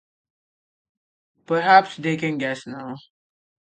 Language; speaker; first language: English; non-native, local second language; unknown